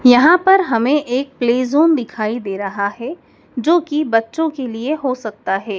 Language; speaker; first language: Hindi; native; Hindi